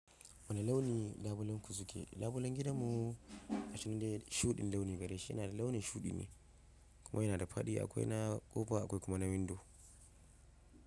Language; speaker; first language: Hausa; non-native, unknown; Yoruba